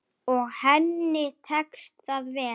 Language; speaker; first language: Icelandic; native; Icelandic